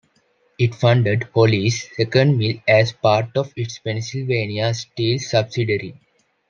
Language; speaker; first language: English; non-native, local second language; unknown